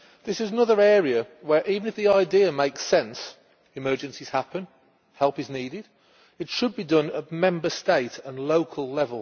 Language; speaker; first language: English; native; English